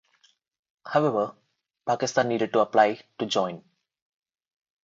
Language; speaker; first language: English; non-native, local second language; Telugu